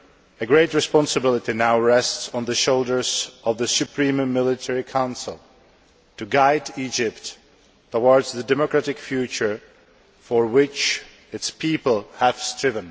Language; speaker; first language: English; non-native, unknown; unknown